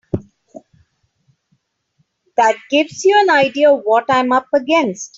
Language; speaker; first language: English; non-native, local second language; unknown